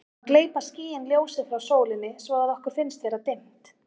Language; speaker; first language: Icelandic; native; Icelandic